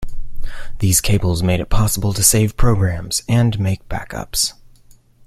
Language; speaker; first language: English; native; English